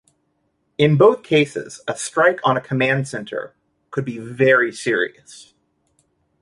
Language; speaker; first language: English; native; English